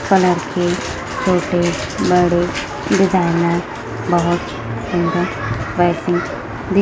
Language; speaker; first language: Hindi; native; Hindi